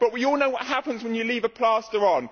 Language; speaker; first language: English; native; English